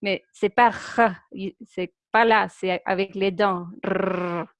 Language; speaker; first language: French; non-native, fluent; Spanish